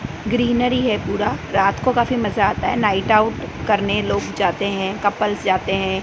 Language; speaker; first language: Hindi; non-native, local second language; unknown